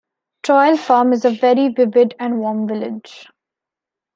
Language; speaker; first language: English; non-native, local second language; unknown